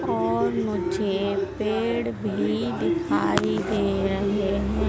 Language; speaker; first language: Hindi; native; Hindi